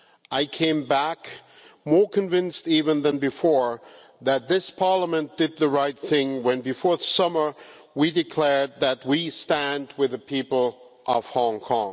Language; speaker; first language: English; non-native, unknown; German